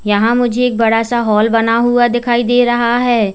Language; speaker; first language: Hindi; native; Hindi